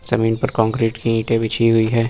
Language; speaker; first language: Hindi; native; Hindi